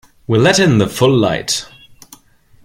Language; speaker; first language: English; non-native, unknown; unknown